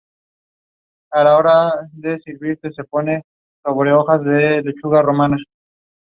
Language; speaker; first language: English; non-native, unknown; Spanish